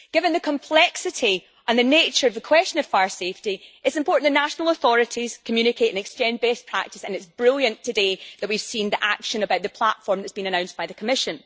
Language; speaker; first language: English; native; English